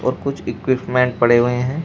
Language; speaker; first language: Hindi; native; Hindi